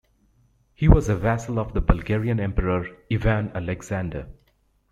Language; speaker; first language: English; native; English